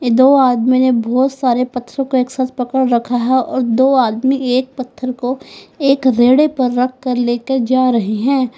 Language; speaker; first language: Hindi; native; Hindi